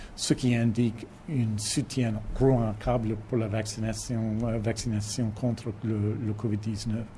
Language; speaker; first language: French; non-native, fluent; English